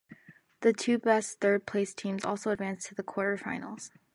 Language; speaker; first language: English; native; English